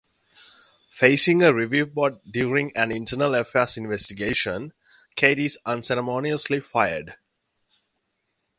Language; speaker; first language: English; native; English